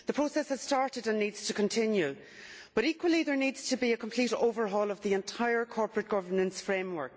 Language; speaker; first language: English; native; English